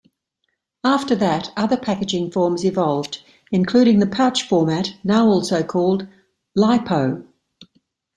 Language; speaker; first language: English; native; English